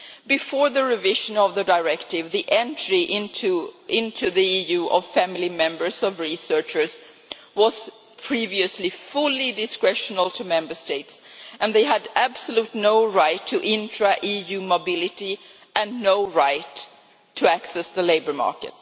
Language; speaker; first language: English; non-native, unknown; Swedish